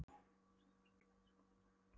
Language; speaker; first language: Icelandic; non-native, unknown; Polish